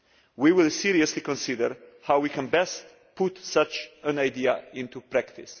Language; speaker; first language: English; non-native, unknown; Slovenian